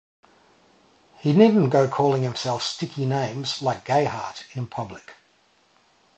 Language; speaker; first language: English; native; English